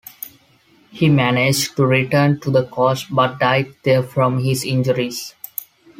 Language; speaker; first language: English; non-native, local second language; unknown